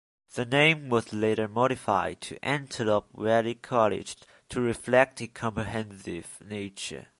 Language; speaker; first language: English; non-native, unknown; Chinese